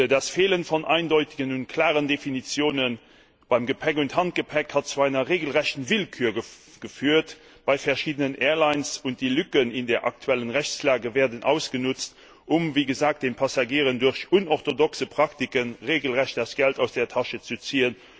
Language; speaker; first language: German; non-native, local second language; Luxembourgish